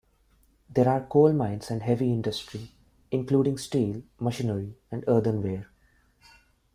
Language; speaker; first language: English; non-native, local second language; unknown